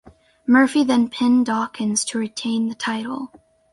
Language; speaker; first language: English; native; English